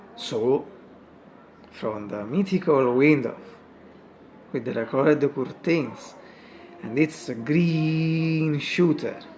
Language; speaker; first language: English; non-native, learner; Italian